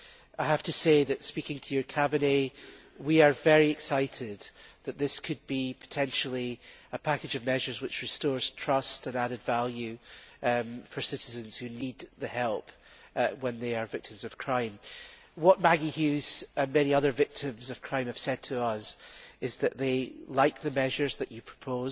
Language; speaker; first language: English; native; English